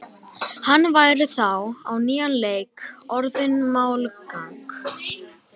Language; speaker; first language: Icelandic; non-native, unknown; Romanian